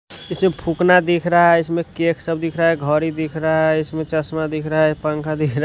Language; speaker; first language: Hindi; non-native, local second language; Bhojpuri